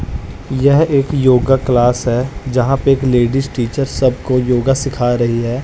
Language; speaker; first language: Hindi; non-native, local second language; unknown